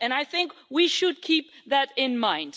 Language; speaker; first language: English; non-native, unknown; Dutch